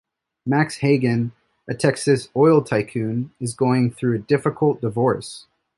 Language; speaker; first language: English; native; English